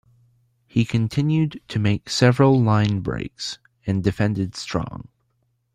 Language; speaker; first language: English; native; English